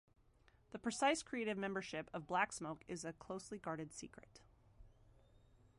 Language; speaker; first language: English; native; English